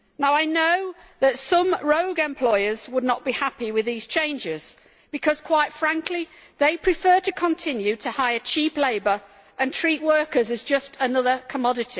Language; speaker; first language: English; native; English